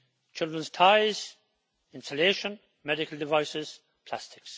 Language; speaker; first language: English; native; English